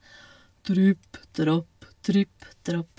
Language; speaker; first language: Norwegian; non-native, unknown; Hungarian